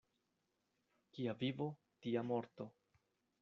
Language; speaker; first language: Esperanto; non-native, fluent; Spanish